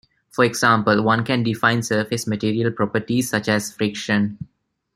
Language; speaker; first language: English; non-native, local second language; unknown